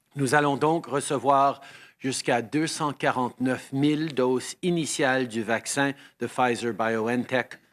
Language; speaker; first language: French; early bilingual, heritage; French